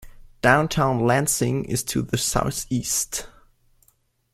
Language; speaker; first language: English; non-native, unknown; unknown